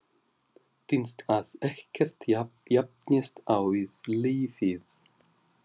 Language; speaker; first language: Icelandic; non-native, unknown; Russian